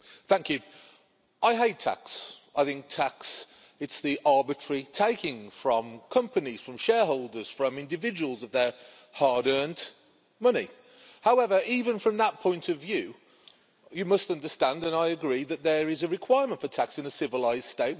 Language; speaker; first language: English; native; English